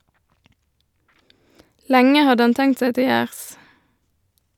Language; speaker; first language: Norwegian; native; Norwegian